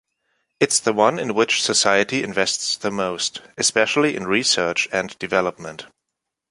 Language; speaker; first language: English; non-native, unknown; German